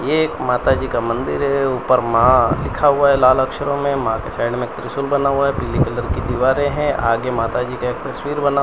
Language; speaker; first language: Hindi; non-native, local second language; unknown